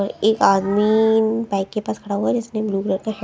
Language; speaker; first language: Hindi; non-native, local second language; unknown